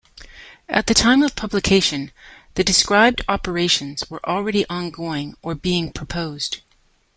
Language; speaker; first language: English; native; English